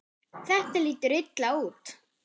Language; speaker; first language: Icelandic; non-native, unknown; German